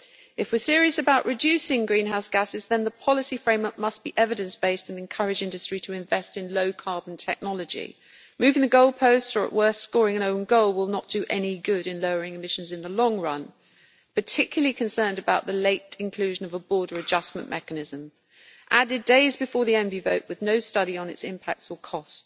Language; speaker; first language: English; native; English